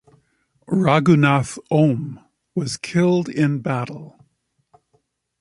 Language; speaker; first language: English; native; English